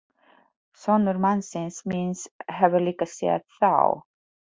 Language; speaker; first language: Icelandic; non-native, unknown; Polish